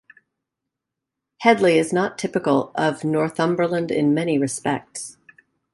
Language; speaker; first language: English; native; English